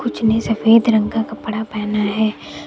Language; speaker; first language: Hindi; native; Hindi